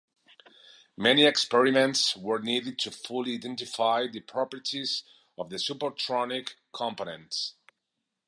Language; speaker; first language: English; non-native, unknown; Spanish